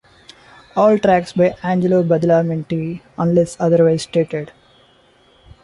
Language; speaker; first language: English; non-native, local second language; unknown